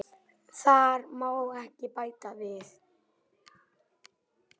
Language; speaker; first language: Icelandic; native; Icelandic